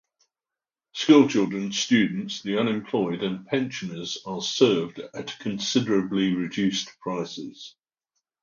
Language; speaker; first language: English; native; English